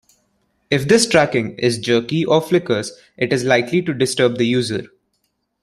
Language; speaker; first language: English; non-native, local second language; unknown